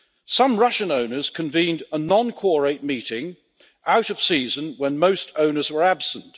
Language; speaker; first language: English; native; English